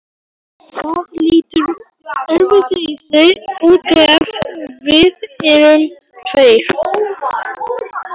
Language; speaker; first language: Icelandic; non-native, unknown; Polish